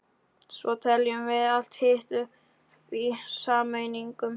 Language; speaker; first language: Icelandic; non-native, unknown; Polish